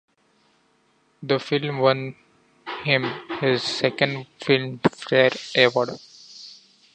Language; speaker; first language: English; non-native, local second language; Marathi